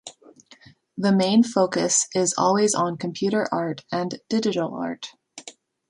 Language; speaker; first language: English; native; English